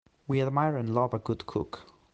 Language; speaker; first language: English; non-native, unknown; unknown